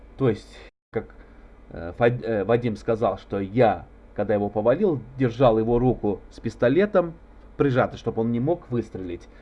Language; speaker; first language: Russian; non-native, local second language; Azerbaijani